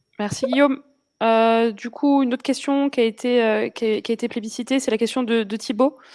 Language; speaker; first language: French; native; French